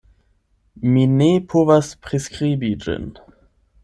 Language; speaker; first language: Esperanto; non-native, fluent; German